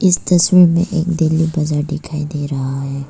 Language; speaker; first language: Hindi; non-native, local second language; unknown